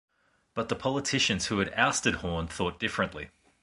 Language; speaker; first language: English; native; English